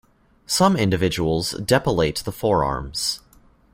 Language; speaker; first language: English; native; English